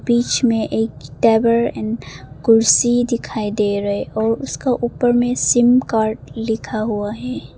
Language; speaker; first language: Hindi; non-native, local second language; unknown